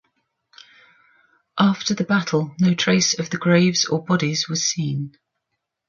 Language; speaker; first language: English; native; English